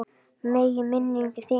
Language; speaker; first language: Icelandic; native; Icelandic